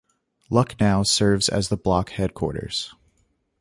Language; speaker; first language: English; native; English